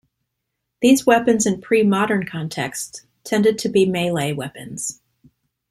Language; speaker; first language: English; native; English